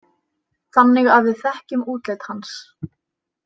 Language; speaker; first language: Icelandic; native; Icelandic